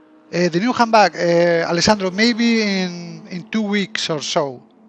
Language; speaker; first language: English; non-native, learner; Spanish